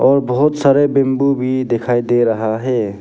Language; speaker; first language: Hindi; non-native, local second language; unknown